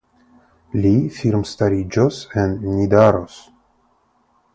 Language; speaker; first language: Esperanto; non-native, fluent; Russian